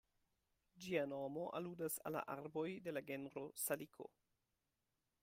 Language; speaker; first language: Esperanto; non-native, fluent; German